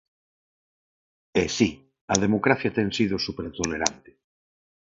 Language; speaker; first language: Galician; non-native, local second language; Spanish